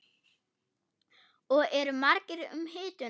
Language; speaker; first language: Icelandic; non-native, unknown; German